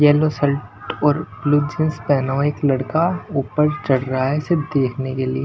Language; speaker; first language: Hindi; non-native, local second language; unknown